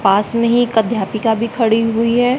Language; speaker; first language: Hindi; native; Hindi